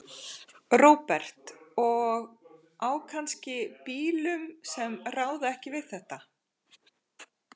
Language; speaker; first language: Icelandic; native; Icelandic